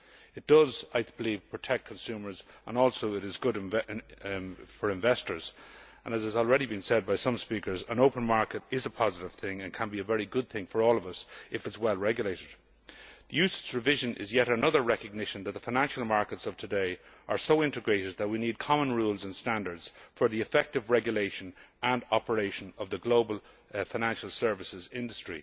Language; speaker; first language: English; native; English